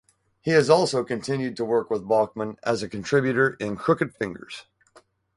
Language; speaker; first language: English; native; English